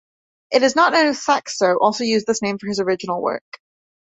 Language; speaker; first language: English; native; English